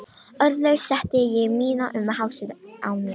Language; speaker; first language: Icelandic; non-native, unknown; Romanian